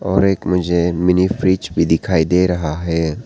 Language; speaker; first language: Hindi; non-native, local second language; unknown